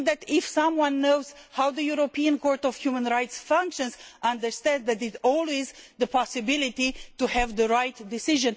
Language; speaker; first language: English; non-native, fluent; Romanian